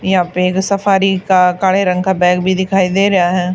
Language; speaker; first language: Hindi; native; Hindi